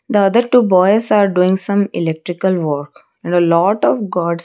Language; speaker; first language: English; non-native, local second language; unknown